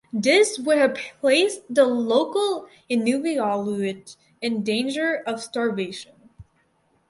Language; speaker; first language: English; native; English